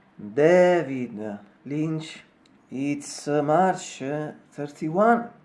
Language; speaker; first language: English; non-native, fluent; Italian